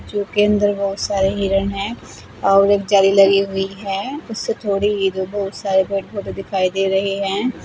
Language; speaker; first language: Hindi; native; Hindi